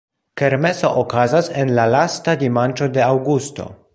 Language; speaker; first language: Esperanto; non-native, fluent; Polish